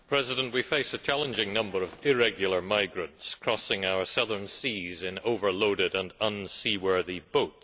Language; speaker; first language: English; native; English